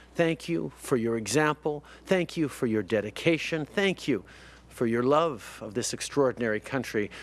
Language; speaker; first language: English; early bilingual, other home language; French